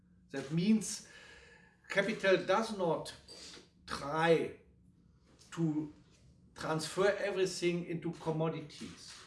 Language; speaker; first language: English; non-native, fluent; German